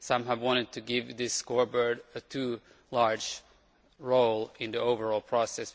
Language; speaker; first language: English; non-native, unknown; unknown